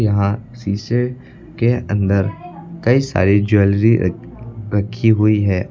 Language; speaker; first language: Hindi; native; Hindi